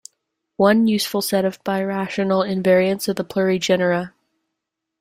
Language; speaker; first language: English; native; English